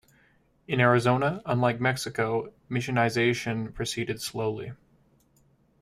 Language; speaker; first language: English; native; English